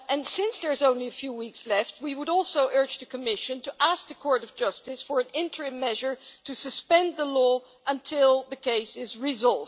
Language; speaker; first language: English; non-native, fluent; Dutch